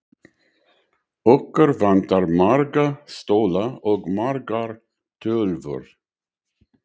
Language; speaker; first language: Icelandic; non-native, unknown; English